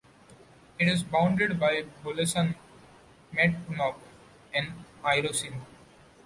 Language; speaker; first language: English; non-native, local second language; Marathi